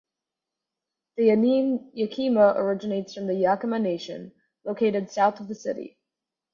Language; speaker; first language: English; native; English